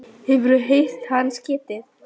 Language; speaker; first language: Icelandic; non-native, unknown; Lithuanian